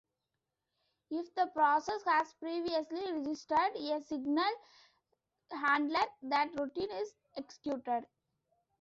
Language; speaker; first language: English; non-native, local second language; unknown